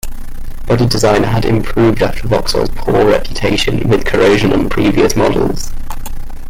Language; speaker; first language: English; native; English